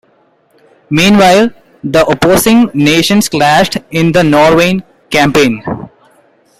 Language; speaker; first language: English; non-native, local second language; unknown